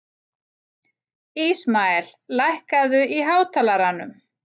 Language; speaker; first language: Icelandic; native; Icelandic